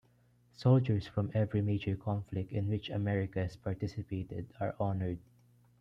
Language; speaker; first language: English; non-native, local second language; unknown